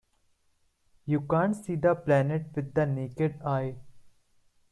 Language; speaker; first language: English; non-native, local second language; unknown